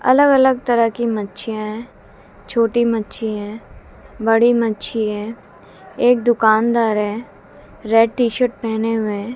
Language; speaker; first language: Hindi; native; Hindi